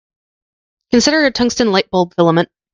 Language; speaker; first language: English; native; English